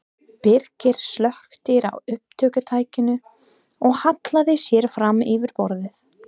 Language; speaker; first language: Icelandic; non-native, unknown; English